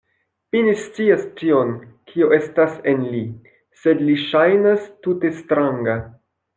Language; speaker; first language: Esperanto; non-native, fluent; French